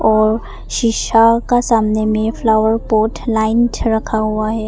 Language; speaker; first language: Hindi; non-native, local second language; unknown